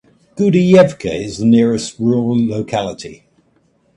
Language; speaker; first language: English; native; English